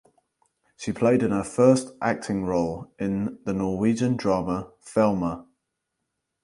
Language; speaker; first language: English; native; English